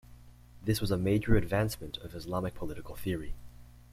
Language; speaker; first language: English; native; English